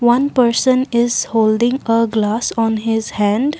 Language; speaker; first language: English; non-native, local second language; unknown